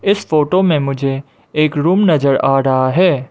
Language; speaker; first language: Hindi; non-native, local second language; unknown